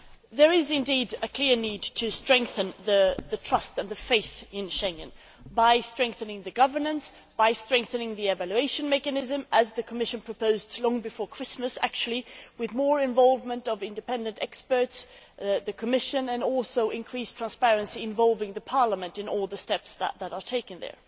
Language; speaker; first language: English; non-native, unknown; Swedish